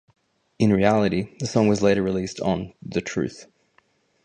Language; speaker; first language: English; native; English